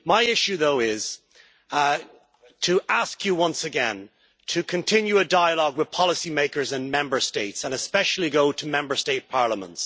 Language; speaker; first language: English; native; English